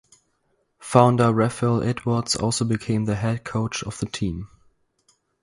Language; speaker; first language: English; non-native, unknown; German